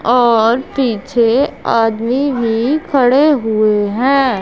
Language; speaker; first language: Hindi; non-native, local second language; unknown